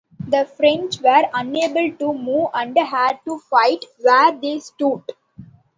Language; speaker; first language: English; non-native, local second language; Tamil